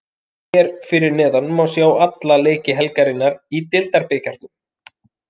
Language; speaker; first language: Icelandic; native; Icelandic